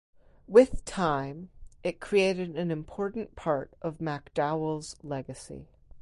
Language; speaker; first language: English; native; English